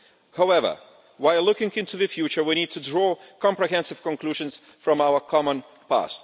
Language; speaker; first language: English; non-native, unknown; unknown